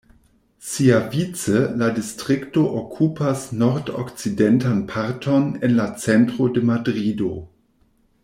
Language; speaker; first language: Esperanto; non-native, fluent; German